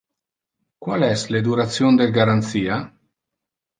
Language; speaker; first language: Interlingua; non-native, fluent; Italian